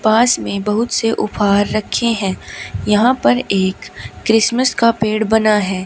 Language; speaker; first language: Hindi; native; Hindi